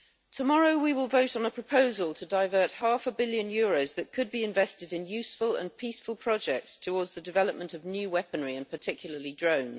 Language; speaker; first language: English; native; English